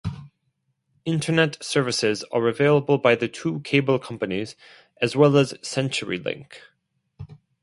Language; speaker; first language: English; non-native, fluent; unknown